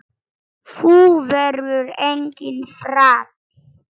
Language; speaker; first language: Icelandic; non-native, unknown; Polish